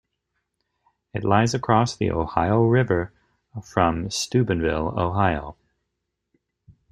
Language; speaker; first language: English; native; English